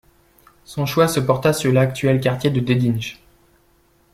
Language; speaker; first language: French; native; French